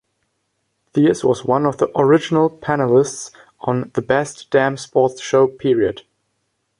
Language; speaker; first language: English; non-native, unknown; German